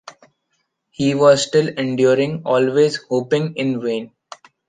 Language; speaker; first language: English; non-native, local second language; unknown